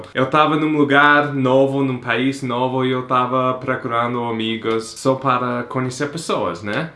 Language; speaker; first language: Portuguese; non-native, fluent; English